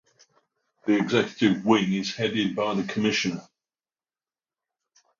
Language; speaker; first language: English; native; English